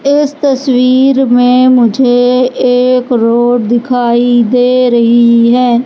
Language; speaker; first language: Hindi; native; Hindi